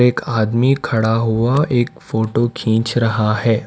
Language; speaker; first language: Hindi; non-native, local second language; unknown